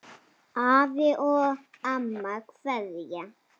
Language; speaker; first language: Icelandic; native; Icelandic